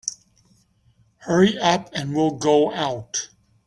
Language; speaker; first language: English; native; English